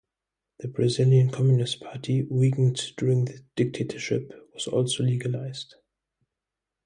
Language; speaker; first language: English; non-native, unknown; German